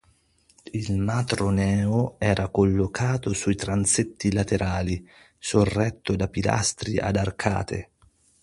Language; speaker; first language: Italian; native; Italian